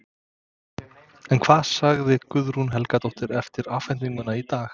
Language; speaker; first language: Icelandic; non-native, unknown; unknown